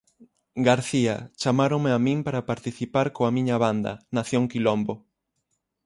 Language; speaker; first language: Galician; native; Galician